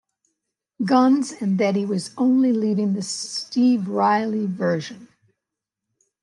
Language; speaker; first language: English; native; English